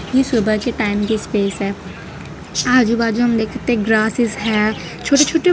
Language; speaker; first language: Hindi; non-native, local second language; Gujarati